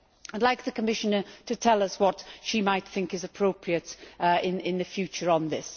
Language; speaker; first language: English; native; English